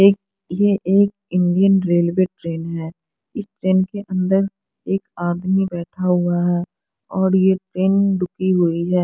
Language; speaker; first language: Hindi; non-native, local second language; Punjabi